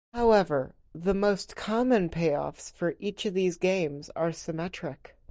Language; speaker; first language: English; native; English